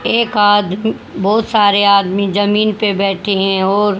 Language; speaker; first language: Hindi; native; Hindi